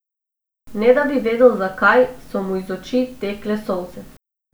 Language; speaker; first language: Slovenian; non-native, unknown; Macedonian